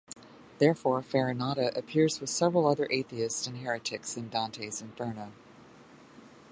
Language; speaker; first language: English; native; English